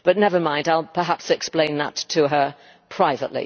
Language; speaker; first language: English; native; English